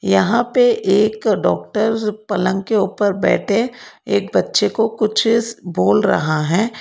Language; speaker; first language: Hindi; non-native, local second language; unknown